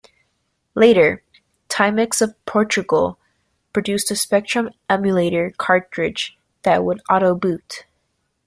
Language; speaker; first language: English; native; English